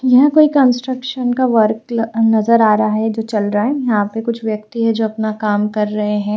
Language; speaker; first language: Hindi; native; Hindi